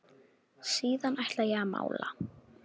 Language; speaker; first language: Icelandic; native; Icelandic